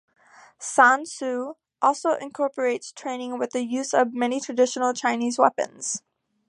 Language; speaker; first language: English; native; English